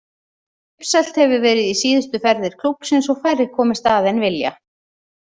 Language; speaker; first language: Icelandic; native; Icelandic